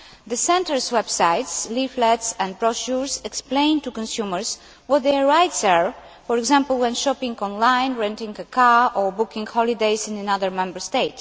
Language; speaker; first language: English; non-native, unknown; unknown